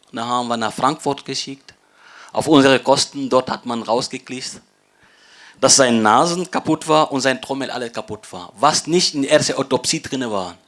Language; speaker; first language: German; non-native, fluent; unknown